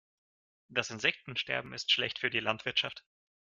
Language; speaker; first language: German; non-native, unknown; Russian